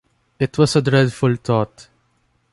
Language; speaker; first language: English; non-native, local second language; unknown